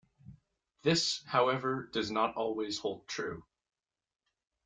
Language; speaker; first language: English; native; English